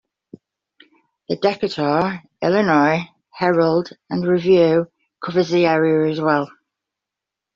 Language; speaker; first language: English; native; English